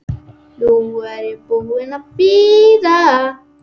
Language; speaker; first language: Icelandic; non-native, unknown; English